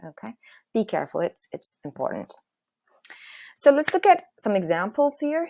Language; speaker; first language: English; non-native, fluent; Turkish